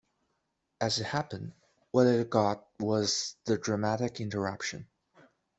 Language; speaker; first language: English; non-native, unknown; Chinese